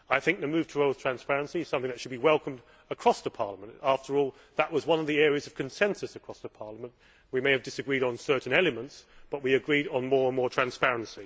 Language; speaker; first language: English; native; English